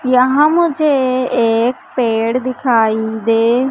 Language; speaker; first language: Hindi; native; Hindi